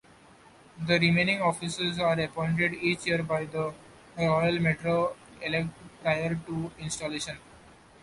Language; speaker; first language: English; non-native, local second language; Marathi